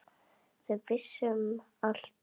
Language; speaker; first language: Icelandic; native; Icelandic